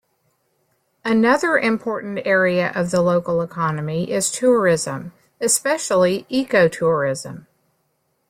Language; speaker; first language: English; native; English